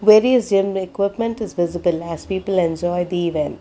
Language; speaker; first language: English; non-native, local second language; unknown